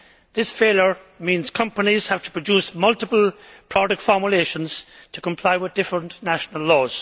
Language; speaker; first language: English; native; English